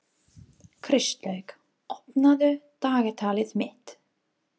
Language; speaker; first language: Icelandic; non-native, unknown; English